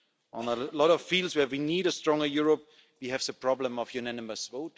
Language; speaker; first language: English; non-native, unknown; German